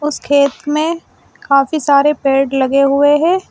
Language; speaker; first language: Hindi; native; Hindi